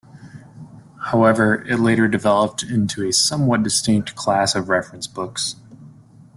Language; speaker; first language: English; native; English